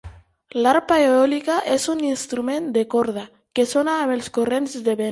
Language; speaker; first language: Catalan; non-native, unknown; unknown